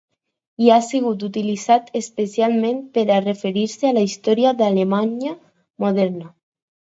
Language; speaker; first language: Catalan; non-native, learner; Spanish